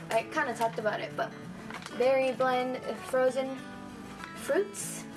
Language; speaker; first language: English; non-native, fluent; Japanese